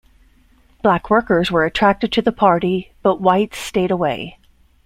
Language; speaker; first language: English; native; English